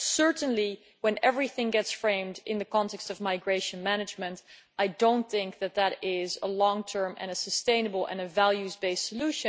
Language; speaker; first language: English; non-native, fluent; Dutch